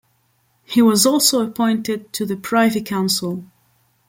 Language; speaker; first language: English; non-native, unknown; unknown